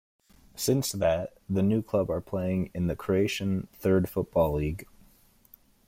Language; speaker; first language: English; native; English